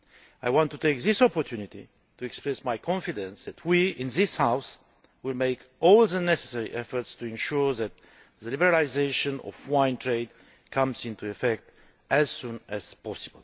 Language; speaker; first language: English; non-native, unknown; Romanian